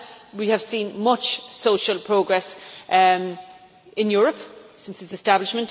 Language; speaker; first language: English; native; English